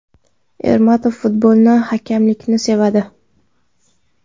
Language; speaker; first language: Uzbek; non-native, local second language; Kara-Kalpak